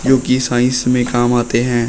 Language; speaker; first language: Hindi; native; Hindi